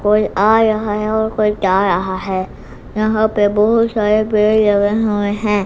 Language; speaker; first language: Hindi; non-native, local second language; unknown